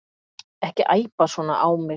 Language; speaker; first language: Icelandic; native; Icelandic